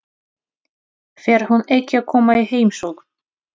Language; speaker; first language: Icelandic; non-native, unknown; Russian